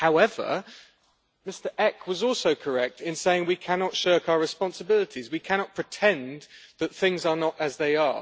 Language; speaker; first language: English; native; English